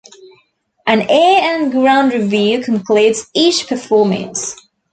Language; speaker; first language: English; native; English